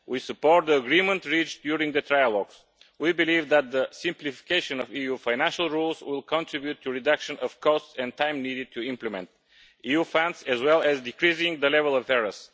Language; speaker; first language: English; non-native, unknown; Bulgarian